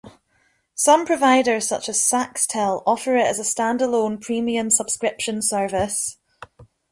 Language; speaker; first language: English; native; English